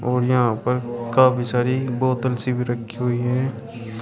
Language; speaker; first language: Hindi; native; Hindi